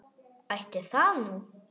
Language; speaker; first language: Icelandic; non-native, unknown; German